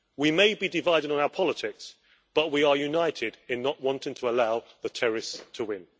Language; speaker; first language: English; native; English